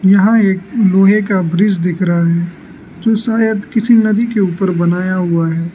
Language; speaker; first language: Hindi; non-native, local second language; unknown